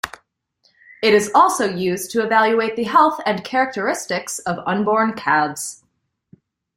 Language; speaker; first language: English; native; English